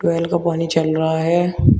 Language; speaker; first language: Hindi; native; Hindi